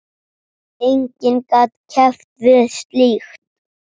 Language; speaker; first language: Icelandic; native; Icelandic